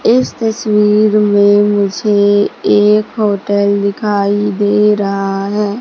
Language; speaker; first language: Hindi; native; Hindi